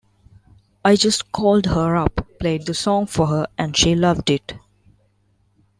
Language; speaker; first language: English; non-native, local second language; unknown